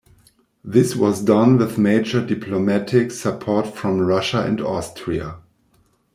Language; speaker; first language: English; non-native, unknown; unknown